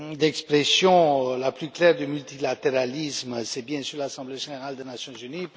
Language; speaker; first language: French; non-native, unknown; Romanian